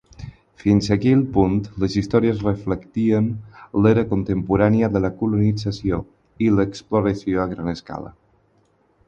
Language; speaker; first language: Catalan; non-native, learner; Spanish